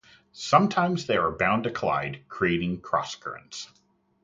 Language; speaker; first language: English; native; English